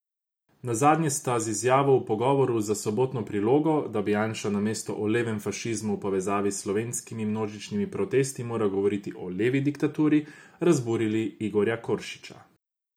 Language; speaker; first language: Slovenian; non-native, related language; Croatian